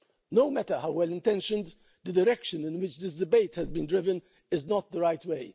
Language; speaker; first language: English; non-native, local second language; Maltese